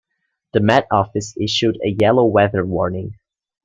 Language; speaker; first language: English; native; English